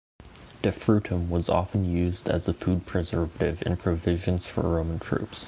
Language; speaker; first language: English; native; English